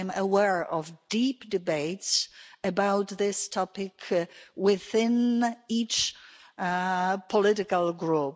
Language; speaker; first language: English; non-native, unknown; Polish